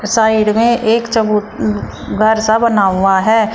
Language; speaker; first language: Hindi; native; Hindi